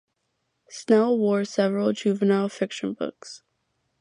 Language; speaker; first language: English; native; English